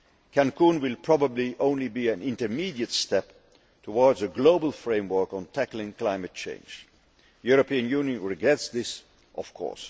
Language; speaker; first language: English; non-native, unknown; Dutch